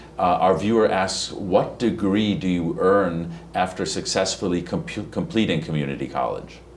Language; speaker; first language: English; native; English